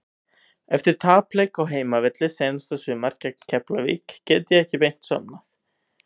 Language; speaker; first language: Icelandic; native; Icelandic